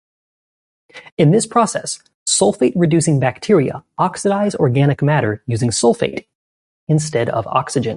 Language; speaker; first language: English; native; English